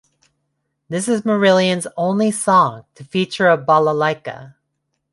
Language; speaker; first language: English; non-native, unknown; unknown